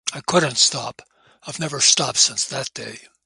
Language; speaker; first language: English; native; English